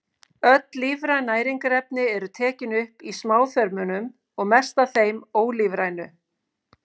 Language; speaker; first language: Icelandic; native; Icelandic